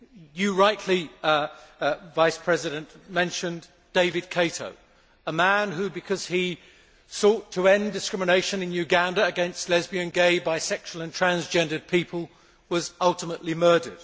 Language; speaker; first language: English; native; English